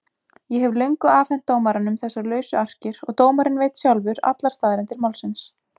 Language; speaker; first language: Icelandic; native; Icelandic